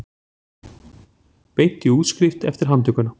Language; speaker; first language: Icelandic; native; Icelandic